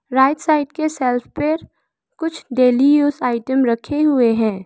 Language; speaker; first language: Hindi; early bilingual, other home language; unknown